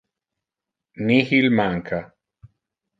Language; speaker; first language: Interlingua; non-native, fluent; Italian